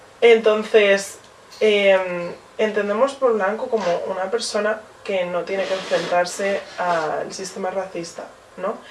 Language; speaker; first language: Spanish; early bilingual, other home language; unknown